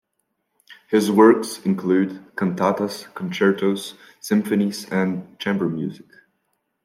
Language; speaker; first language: English; non-native, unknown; French